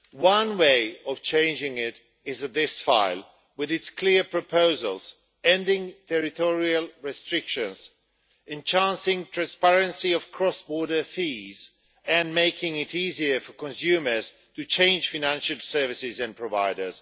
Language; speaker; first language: English; non-native, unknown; Swedish